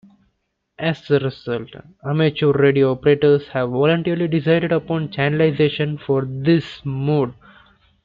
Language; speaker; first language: English; non-native, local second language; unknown